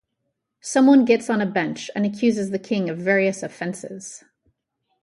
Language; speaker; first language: English; native; English